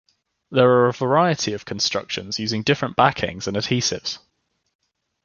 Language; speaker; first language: English; native; English